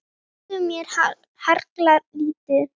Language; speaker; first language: Icelandic; native; Icelandic